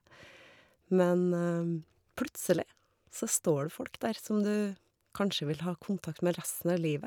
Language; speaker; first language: Norwegian; native; Norwegian